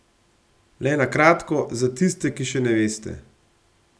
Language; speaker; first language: Slovenian; native; Slovenian